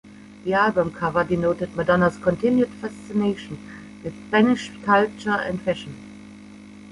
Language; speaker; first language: English; non-native, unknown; German